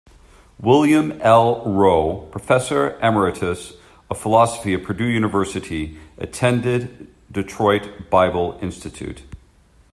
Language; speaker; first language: English; native; English